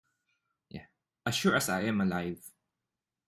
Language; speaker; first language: English; non-native, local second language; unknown